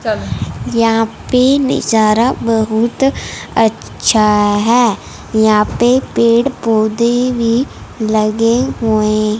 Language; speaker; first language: Hindi; non-native, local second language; Punjabi